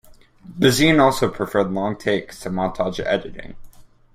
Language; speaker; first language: English; native; English